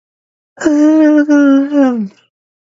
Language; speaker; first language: English; native; English